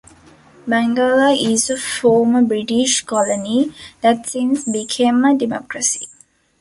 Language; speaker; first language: English; non-native, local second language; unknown